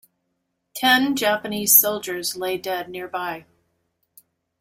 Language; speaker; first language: English; native; English